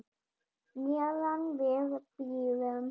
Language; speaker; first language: Icelandic; non-native, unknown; German